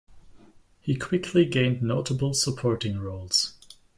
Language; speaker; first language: English; non-native, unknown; German